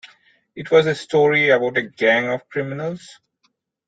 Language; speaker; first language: English; non-native, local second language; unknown